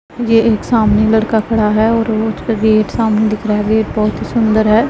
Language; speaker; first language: Hindi; non-native, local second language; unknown